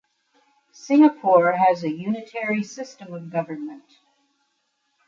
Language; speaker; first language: English; native; English